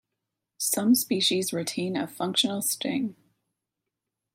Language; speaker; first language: English; native; English